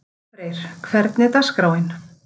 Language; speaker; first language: Icelandic; native; Icelandic